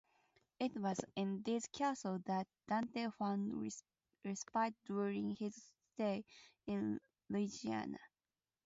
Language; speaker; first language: English; non-native, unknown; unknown